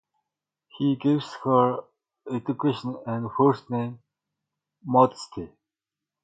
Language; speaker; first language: English; non-native, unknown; Mongolian